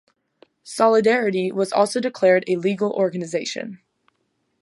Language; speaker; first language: English; native; English